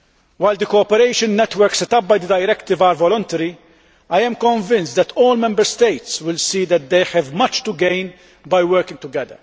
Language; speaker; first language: English; non-native, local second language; Maltese